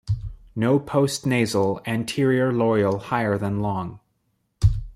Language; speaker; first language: English; native; English